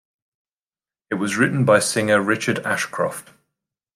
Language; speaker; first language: English; native; English